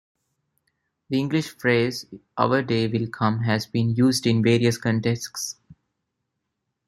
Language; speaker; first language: English; non-native, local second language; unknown